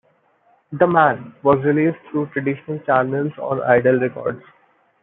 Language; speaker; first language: English; non-native, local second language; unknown